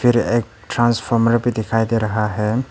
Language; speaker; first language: Hindi; non-native, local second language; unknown